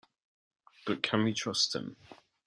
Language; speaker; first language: English; native; English